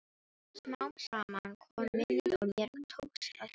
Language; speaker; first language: Icelandic; non-native, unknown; Filipino